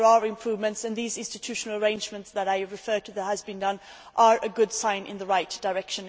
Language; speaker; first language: English; non-native, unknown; Swedish